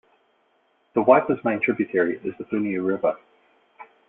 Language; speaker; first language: English; native; English